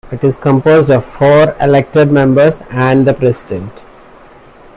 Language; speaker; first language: English; non-native, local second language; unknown